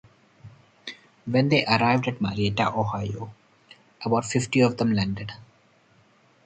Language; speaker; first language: English; non-native, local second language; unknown